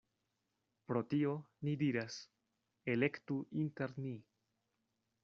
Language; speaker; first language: Esperanto; non-native, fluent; Spanish